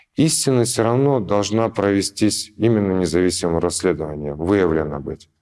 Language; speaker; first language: Russian; native; Russian